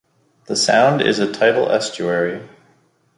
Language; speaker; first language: English; native; English